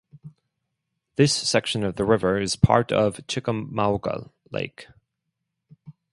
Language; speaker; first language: English; non-native, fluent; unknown